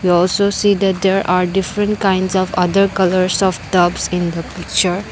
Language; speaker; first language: English; non-native, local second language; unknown